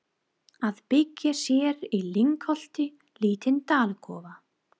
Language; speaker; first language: Icelandic; non-native, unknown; English